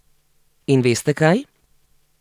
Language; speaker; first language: Slovenian; native; Slovenian